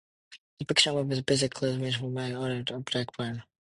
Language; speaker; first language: English; non-native, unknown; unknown